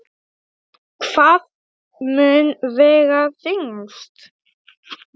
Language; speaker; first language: Icelandic; non-native, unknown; Polish